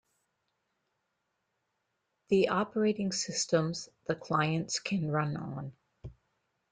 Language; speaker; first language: English; native; English